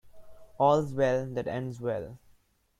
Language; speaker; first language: English; non-native, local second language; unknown